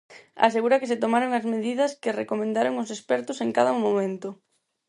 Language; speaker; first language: Galician; non-native, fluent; Spanish